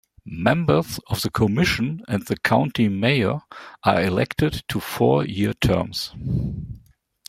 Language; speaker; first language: English; non-native, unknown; German